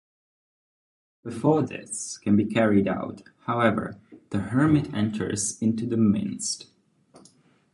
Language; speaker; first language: English; non-native, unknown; Czech